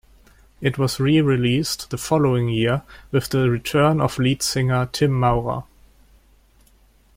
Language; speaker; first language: English; non-native, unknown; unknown